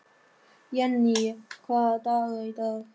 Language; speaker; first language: Icelandic; non-native, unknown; German